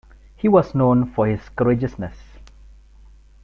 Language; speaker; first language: English; non-native, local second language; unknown